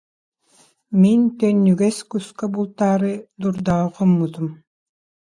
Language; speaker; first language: Yakut; non-native, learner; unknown